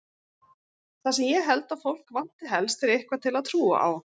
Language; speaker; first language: Icelandic; native; Icelandic